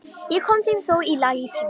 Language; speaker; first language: Icelandic; non-native, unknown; Romanian